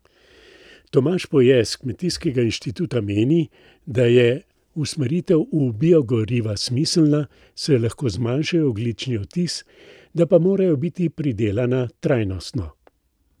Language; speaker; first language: Slovenian; native; Slovenian